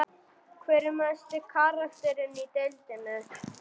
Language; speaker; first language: Icelandic; non-native, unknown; German